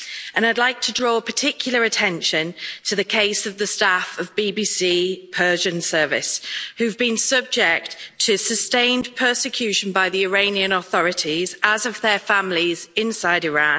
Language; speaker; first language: English; native; English